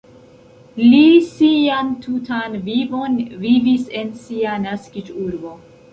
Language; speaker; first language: Esperanto; non-native, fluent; Central Kurdish